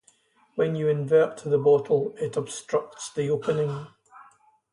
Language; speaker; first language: English; native; English